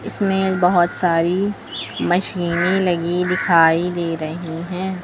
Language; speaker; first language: Hindi; native; Hindi